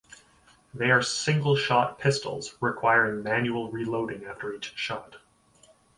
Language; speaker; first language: English; native; English